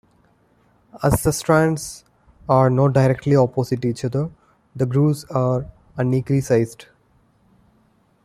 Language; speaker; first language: English; non-native, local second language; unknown